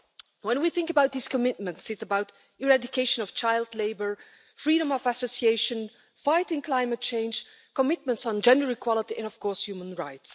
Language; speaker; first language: English; non-native, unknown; Dutch